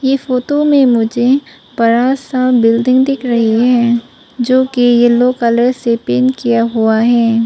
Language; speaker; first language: Hindi; early bilingual, other home language; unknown